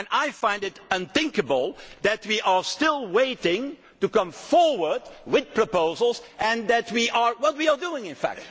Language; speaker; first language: English; non-native, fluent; Dutch